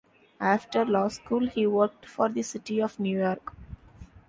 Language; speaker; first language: English; non-native, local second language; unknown